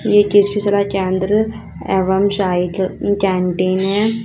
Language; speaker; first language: Hindi; native; Hindi